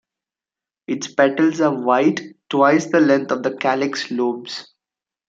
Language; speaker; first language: English; non-native, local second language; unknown